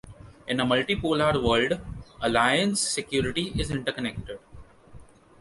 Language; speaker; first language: English; non-native, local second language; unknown